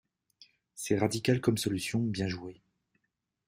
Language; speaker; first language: French; native; French